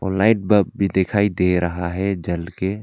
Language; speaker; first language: Hindi; non-native, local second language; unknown